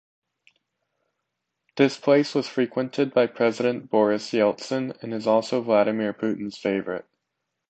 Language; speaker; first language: English; native; English